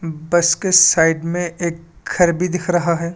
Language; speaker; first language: Hindi; non-native, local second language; Assamese